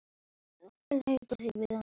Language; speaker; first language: Icelandic; native; Icelandic